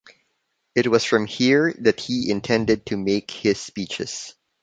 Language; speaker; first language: English; non-native, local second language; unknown